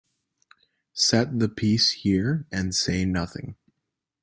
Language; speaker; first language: English; non-native, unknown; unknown